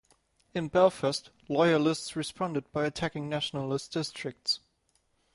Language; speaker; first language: English; non-native, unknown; German